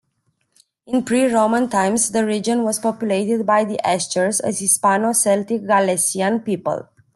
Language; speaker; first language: English; non-native, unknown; Romanian